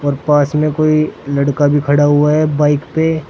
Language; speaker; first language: Hindi; native; Hindi